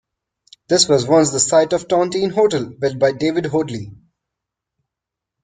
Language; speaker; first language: English; non-native, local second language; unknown